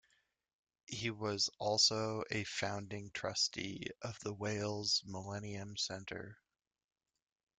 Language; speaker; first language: English; native; English